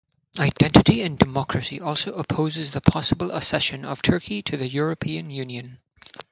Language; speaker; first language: English; non-native, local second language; Tamil